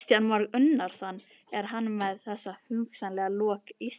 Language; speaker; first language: Icelandic; native; Icelandic